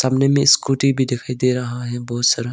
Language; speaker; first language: Hindi; early bilingual, other home language; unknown